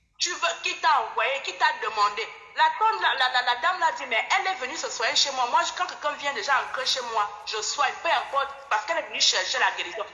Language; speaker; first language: French; non-native, local second language; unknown